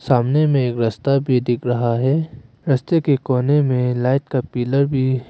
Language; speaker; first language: Hindi; non-native, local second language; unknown